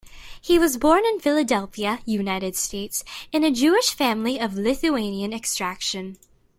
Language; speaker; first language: English; native; English